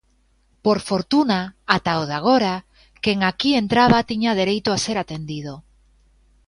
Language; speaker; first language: Galician; native; Galician